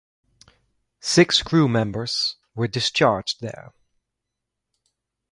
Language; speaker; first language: English; native; English